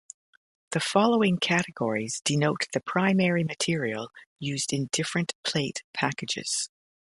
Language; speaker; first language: English; native; English